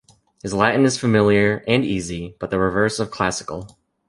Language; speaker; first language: English; native; English